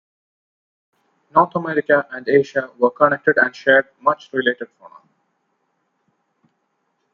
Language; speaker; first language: English; non-native, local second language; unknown